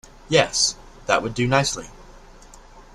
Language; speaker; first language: English; native; English